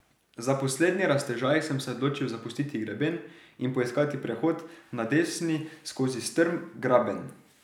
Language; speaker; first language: Slovenian; native; Slovenian